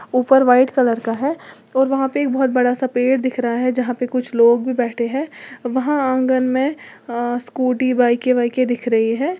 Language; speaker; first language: Hindi; native; Hindi